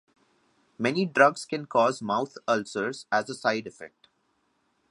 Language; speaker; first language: English; non-native, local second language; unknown